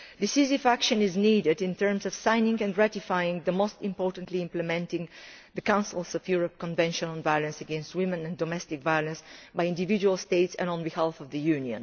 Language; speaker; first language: English; non-native, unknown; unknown